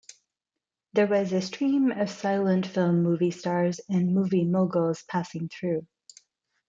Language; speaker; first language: English; non-native, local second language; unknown